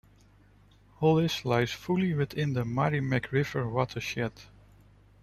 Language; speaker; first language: English; non-native, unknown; Dutch